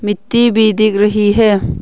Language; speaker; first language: Hindi; non-native, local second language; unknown